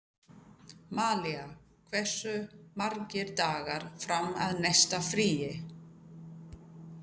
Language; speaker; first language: Icelandic; non-native, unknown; English